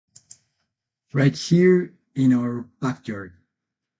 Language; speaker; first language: English; non-native, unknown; Spanish